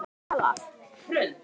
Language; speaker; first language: Icelandic; native; Icelandic